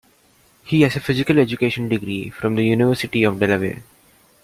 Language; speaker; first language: English; non-native, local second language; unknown